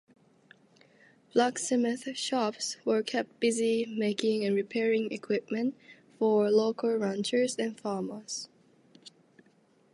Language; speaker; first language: English; non-native, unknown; Japanese